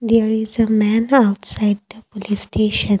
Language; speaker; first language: English; non-native, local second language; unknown